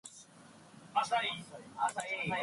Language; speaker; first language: English; non-native, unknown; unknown